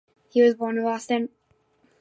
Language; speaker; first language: English; native; English